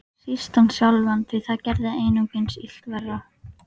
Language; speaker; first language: Icelandic; native; Icelandic